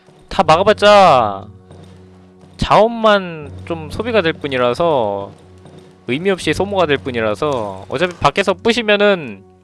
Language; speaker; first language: Korean; native; Korean